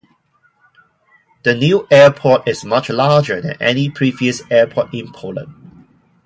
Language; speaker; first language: English; non-native, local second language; Cantonese